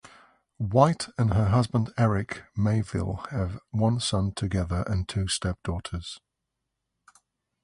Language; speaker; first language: English; native; English